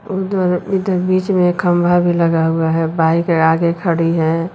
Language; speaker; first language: Hindi; native; Hindi